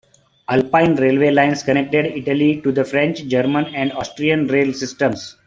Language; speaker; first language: English; non-native, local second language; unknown